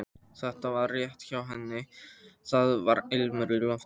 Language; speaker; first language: Icelandic; non-native, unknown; Polish